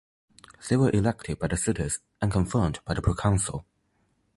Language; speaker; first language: English; non-native, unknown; Chinese